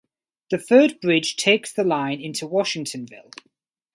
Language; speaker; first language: English; native; English